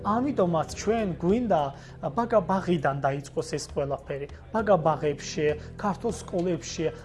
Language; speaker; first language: Georgian; non-native, local second language; Azerbaijani